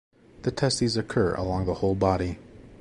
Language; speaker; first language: English; native; English